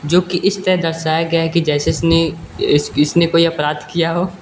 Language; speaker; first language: Hindi; native; Hindi